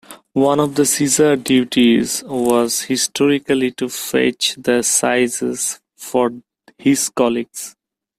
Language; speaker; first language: English; non-native, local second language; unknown